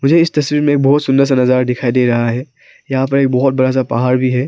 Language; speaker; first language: Hindi; non-native, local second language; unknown